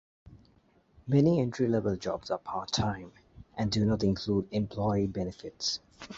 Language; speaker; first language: English; native; English